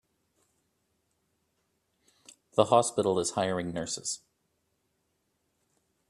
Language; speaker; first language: English; native; English